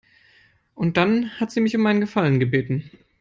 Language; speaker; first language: English; non-native, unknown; German